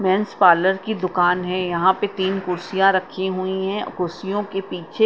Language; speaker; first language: Hindi; non-native, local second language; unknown